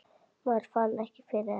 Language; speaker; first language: Icelandic; native; Icelandic